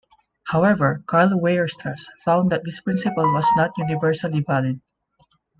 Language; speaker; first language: English; non-native, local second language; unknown